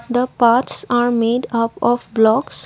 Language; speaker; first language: English; non-native, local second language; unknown